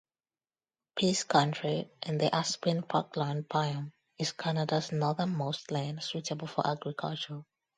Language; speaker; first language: English; non-native, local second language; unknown